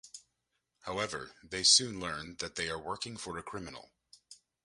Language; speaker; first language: English; native; English